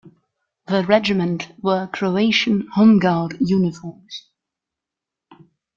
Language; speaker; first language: English; non-native, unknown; German